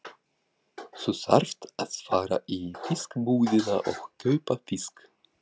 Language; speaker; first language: Icelandic; non-native, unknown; Russian